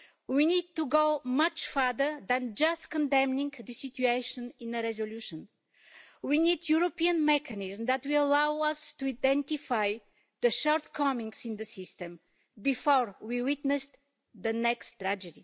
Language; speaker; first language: English; non-native, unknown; Bulgarian